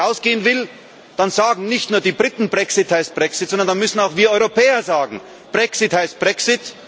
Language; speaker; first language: German; native; German